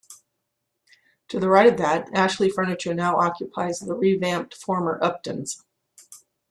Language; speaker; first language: English; native; English